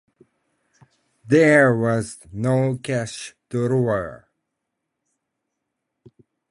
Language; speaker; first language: English; non-native, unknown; Japanese